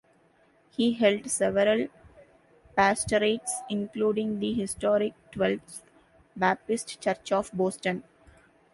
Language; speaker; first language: English; non-native, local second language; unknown